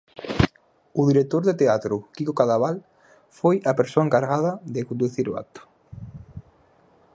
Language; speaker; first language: Galician; native; Galician